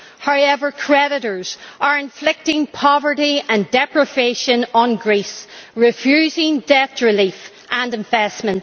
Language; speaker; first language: English; native; English